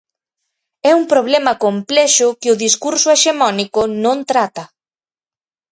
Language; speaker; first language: Galician; native; Galician